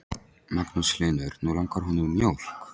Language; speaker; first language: Icelandic; non-native, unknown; Polish